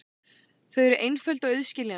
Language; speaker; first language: Icelandic; native; Icelandic